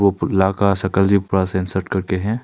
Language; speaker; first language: Hindi; non-native, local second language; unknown